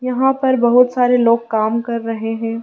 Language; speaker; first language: Hindi; native; Hindi